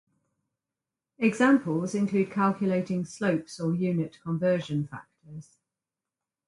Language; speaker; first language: English; native; English